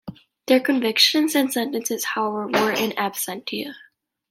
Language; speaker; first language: English; native; English